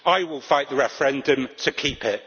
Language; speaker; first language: English; native; English